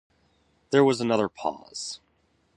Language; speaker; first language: English; native; English